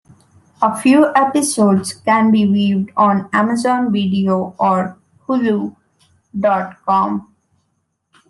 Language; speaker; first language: English; non-native, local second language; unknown